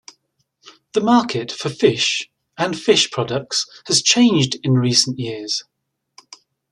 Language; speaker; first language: English; native; English